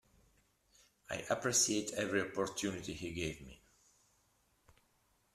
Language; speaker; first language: English; non-native, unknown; Italian